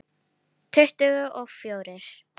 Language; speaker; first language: Icelandic; non-native, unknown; Filipino